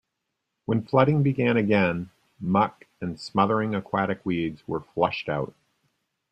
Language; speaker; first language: English; native; English